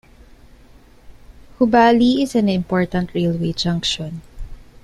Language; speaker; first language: English; non-native, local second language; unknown